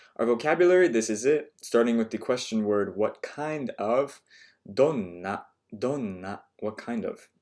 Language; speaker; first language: English; native; English